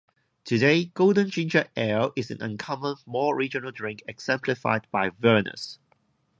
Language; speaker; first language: English; non-native, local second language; Cantonese